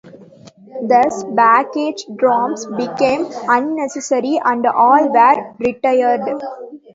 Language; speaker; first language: English; non-native, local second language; Tamil